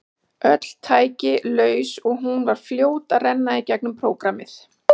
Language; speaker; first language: Icelandic; native; Icelandic